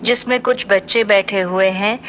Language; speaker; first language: Hindi; native; Hindi